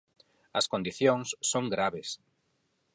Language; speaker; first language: Galician; non-native, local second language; Spanish